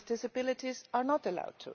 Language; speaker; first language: English; non-native, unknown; German